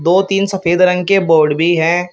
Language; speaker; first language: Hindi; native; Hindi